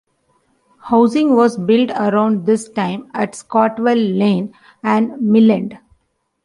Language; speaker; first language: English; non-native, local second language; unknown